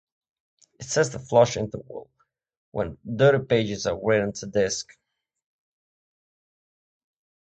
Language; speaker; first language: English; non-native, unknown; Czech